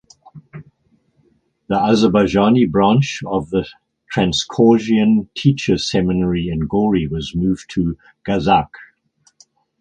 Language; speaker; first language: English; native; English